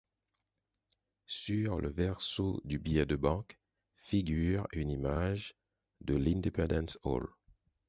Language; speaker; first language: French; non-native, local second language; Haitian Creole